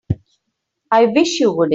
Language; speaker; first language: English; non-native, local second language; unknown